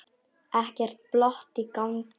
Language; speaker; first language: Icelandic; non-native, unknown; Polish